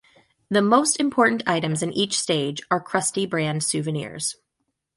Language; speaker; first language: English; native; English